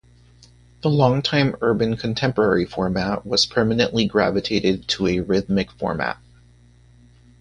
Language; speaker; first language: English; native; English